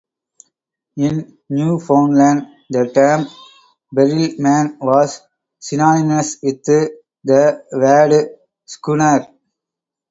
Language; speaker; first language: English; non-native, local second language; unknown